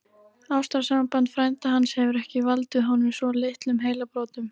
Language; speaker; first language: Icelandic; native; Icelandic